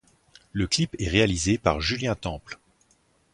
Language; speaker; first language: French; native; French